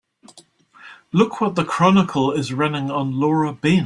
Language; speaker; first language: English; native; English